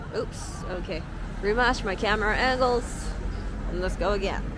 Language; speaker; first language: English; non-native, fluent; Korean